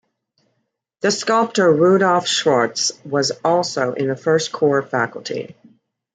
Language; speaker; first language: English; native; English